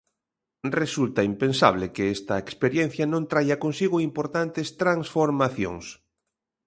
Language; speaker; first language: Galician; native; Galician